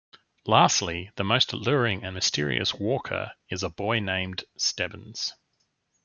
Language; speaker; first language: English; native; English